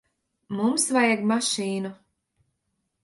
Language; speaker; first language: Latvian; native; Latvian